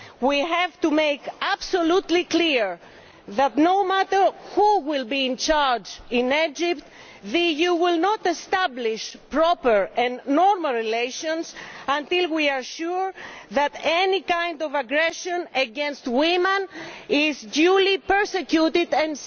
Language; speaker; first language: English; non-native, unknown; Greek